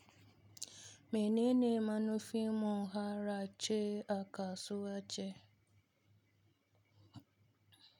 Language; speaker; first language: Hausa; native; Hausa